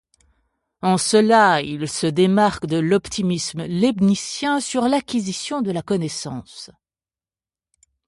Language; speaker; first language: French; native; French